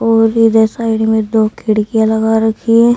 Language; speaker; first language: Hindi; native; Hindi